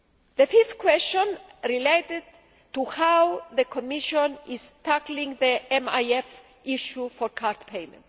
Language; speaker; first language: English; non-native, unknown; Greek